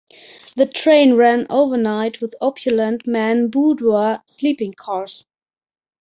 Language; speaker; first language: English; non-native, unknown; German